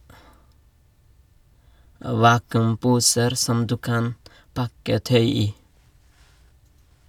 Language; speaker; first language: Norwegian; non-native, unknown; Nepali